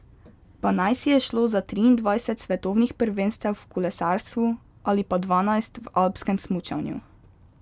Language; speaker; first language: Slovenian; native; Slovenian